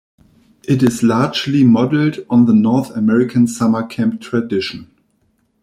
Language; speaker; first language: English; non-native, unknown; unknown